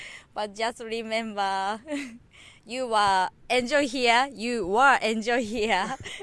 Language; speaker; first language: English; non-native, learner; Japanese